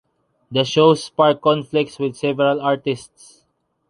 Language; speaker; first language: English; non-native, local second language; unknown